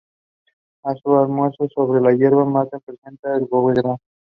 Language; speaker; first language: English; non-native, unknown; Spanish